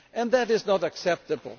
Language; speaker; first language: English; non-native, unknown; German